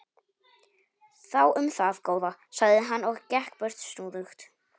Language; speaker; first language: Icelandic; non-native, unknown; Polish